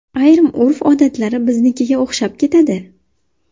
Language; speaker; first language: Uzbek; native; Uzbek